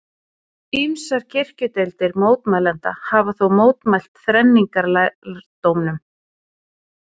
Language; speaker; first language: Icelandic; native; Icelandic